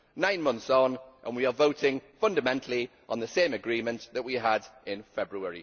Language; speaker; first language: English; native; English